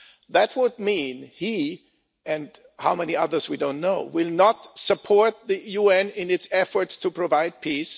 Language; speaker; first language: English; non-native, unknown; German